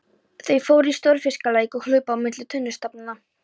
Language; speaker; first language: Icelandic; non-native, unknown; Polish